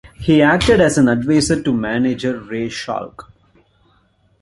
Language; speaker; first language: English; non-native, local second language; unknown